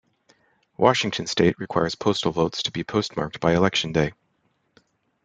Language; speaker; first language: English; native; English